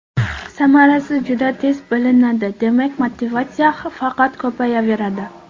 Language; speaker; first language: Uzbek; non-native, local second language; Kara-Kalpak